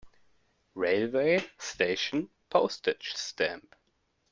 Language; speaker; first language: English; non-native, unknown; German